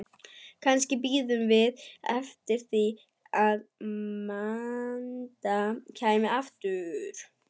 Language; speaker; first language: Icelandic; non-native, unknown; German